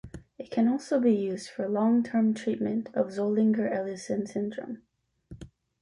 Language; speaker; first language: English; native; English